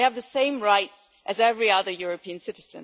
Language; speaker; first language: English; non-native, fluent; German